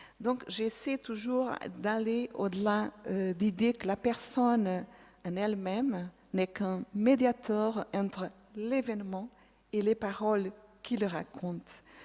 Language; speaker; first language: French; non-native, fluent; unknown